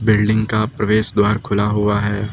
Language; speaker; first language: Hindi; native; Hindi